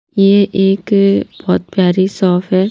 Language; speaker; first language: Hindi; non-native, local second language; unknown